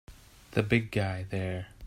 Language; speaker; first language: English; native; English